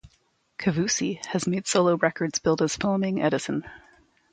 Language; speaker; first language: English; native; English